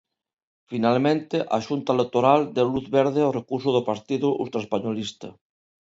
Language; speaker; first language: Galician; non-native, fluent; Spanish